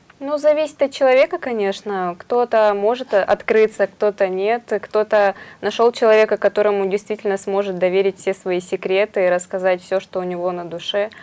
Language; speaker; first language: Russian; native; Russian